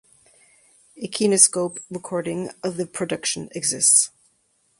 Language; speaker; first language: English; native; English